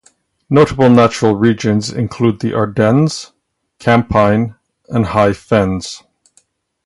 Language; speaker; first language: English; native; English